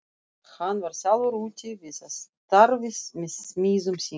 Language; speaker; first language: Icelandic; non-native, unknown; Russian